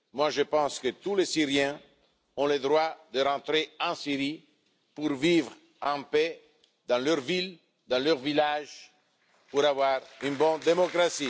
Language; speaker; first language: French; non-native, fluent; Italian